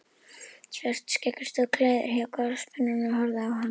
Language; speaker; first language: Icelandic; native; Icelandic